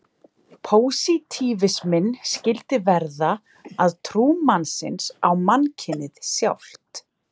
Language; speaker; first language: Icelandic; native; Icelandic